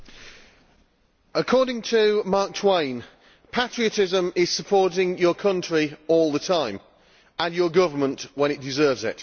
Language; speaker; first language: English; native; English